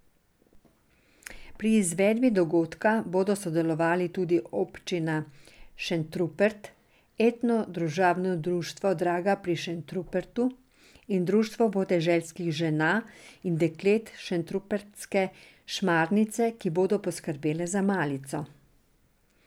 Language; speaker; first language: Slovenian; non-native, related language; Serbian